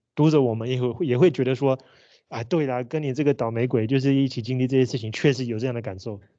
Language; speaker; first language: Chinese; native; Chinese